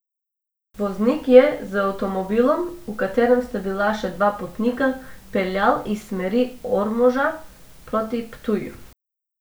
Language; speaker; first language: Slovenian; non-native, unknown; Macedonian